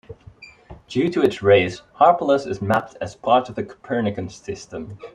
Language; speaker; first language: English; non-native, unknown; Dutch